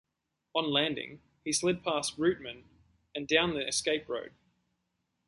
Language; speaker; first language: English; native; English